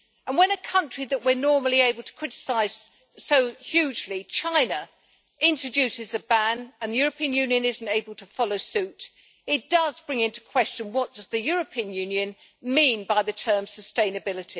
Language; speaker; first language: English; native; English